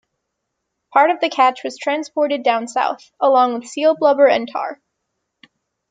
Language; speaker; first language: English; native; English